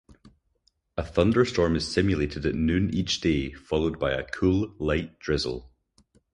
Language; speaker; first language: English; native; English